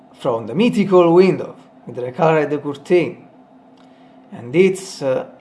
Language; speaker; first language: English; non-native, learner; Italian